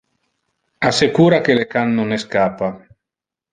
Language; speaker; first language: Interlingua; non-native, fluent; Italian